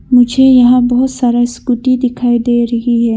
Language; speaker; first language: Hindi; non-native, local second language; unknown